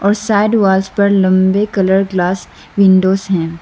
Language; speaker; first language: Hindi; non-native, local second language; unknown